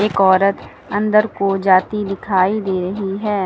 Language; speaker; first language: Hindi; native; Hindi